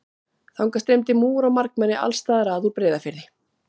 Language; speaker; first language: Icelandic; native; Icelandic